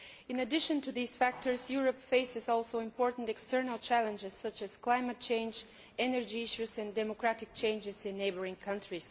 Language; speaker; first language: English; non-native, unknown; Bulgarian